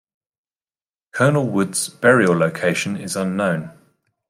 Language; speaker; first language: English; native; English